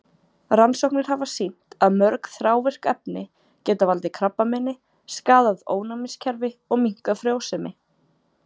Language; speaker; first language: Icelandic; native; Icelandic